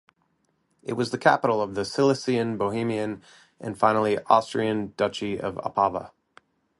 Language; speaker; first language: English; native; English